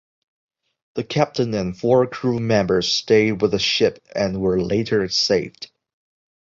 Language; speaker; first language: English; non-native, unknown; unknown